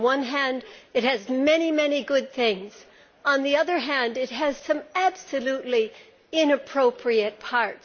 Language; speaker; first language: English; native; English